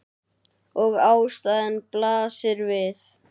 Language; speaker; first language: Icelandic; native; Icelandic